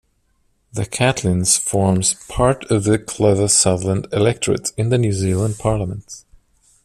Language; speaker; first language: English; non-native, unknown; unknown